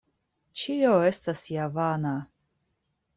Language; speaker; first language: Esperanto; non-native, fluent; Russian